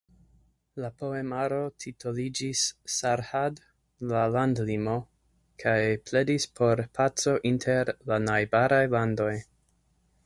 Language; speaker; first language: Esperanto; non-native, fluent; English